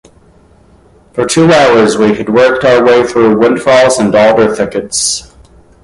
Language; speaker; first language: English; native; English